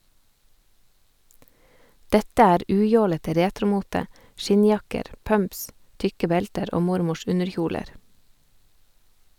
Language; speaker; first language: Norwegian; native; Norwegian